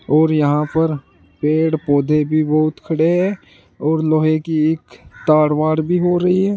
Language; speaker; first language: Hindi; native; Hindi